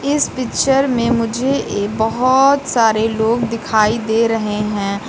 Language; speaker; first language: Hindi; native; Hindi